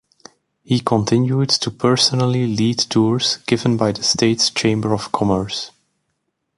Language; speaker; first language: English; native; English